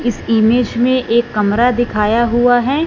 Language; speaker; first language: Hindi; non-native, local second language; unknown